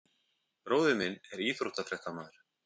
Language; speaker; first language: Icelandic; native; Icelandic